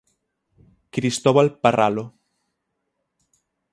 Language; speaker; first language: Galician; native; Galician